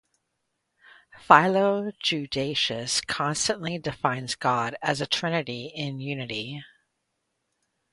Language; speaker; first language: English; native; English